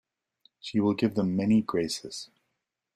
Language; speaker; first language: English; native; English